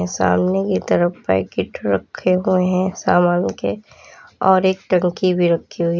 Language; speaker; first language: Hindi; native; Hindi